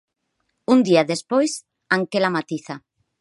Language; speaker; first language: Galician; non-native, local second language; Spanish